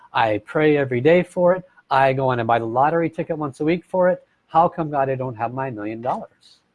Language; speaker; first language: English; native; English